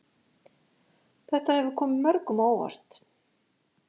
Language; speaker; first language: Icelandic; native; Icelandic